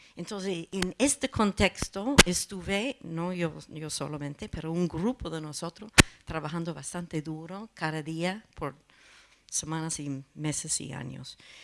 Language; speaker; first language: Spanish; non-native, fluent; English